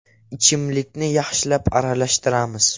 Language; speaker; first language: Uzbek; non-native, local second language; Russian